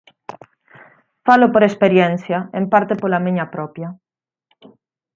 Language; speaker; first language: Galician; native; Galician